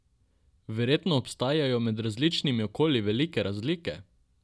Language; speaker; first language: Slovenian; non-native, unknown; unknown